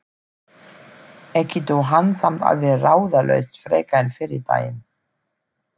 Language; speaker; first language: Icelandic; non-native, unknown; German